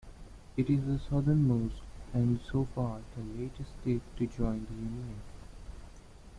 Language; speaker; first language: English; non-native, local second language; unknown